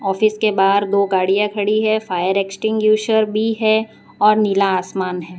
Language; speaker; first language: Hindi; non-native, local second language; Gujarati